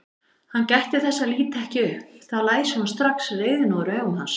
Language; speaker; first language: Icelandic; native; Icelandic